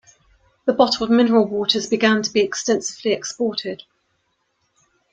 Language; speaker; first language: English; native; English